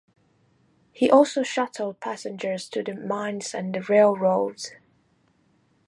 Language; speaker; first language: English; native; English